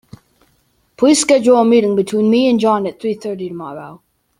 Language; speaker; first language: English; native; English